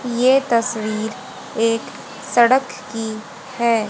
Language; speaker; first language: Hindi; native; Hindi